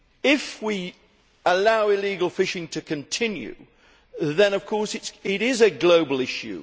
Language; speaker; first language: English; native; English